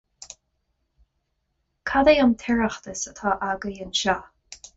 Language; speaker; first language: Irish; non-native, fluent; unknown